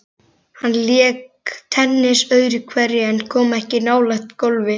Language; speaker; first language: Icelandic; native; Icelandic